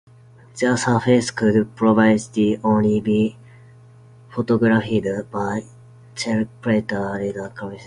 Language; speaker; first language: English; non-native, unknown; Japanese